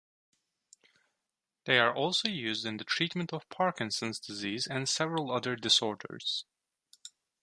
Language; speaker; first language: English; non-native, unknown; Turkish